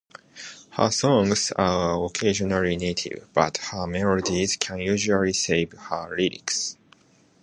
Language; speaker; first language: English; non-native, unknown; Japanese